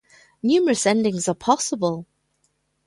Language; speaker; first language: English; native; English